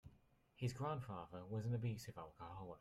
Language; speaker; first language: English; native; English